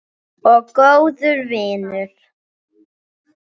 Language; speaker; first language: Icelandic; non-native, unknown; English